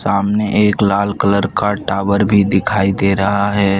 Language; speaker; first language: Hindi; non-native, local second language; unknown